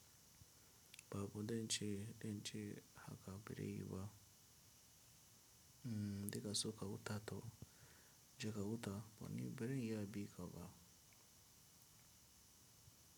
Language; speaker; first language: Hausa; non-native, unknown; Tiv